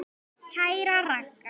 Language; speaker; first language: Icelandic; native; Icelandic